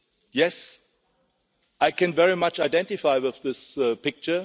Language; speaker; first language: English; non-native, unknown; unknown